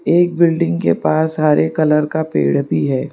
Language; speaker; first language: Hindi; non-native, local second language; Gujarati